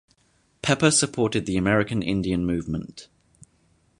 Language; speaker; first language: English; native; English